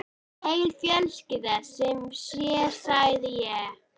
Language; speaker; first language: Icelandic; native; Icelandic